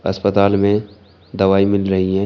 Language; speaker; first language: Hindi; native; Hindi